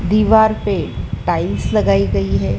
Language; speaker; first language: Hindi; native; Hindi